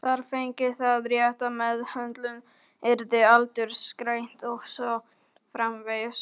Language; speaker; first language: Icelandic; non-native, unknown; Polish